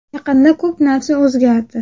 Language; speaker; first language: Uzbek; native; Uzbek